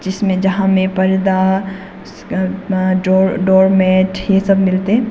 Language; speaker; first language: Hindi; non-native, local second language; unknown